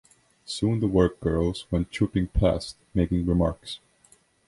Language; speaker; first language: English; non-native, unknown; Estonian